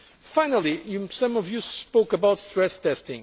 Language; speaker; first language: English; non-native, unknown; Portuguese